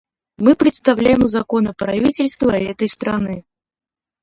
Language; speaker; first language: Russian; native; Russian